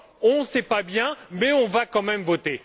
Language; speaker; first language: French; native; French